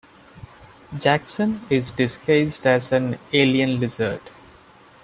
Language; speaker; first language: English; non-native, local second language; Malayalam